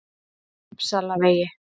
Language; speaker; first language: Icelandic; native; Icelandic